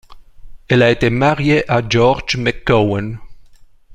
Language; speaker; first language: French; non-native, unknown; Romanian